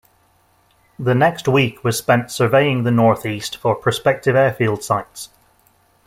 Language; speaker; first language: English; native; English